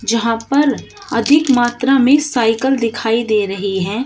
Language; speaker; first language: Hindi; native; Hindi